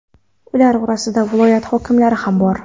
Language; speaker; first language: Uzbek; non-native, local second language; Kara-Kalpak